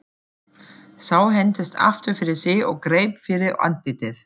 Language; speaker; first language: Icelandic; non-native, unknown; German